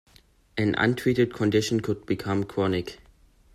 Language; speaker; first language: English; non-native, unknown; German